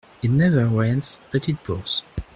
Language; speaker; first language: English; non-native, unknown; French